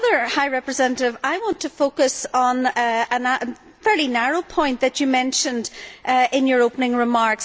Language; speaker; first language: English; native; English